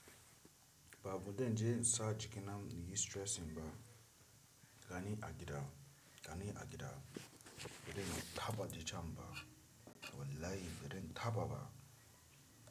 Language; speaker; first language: Hausa; non-native, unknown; Tiv